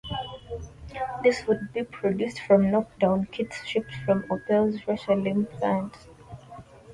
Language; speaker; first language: English; non-native, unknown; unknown